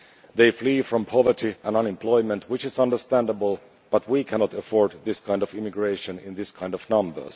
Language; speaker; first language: English; non-native, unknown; Finnish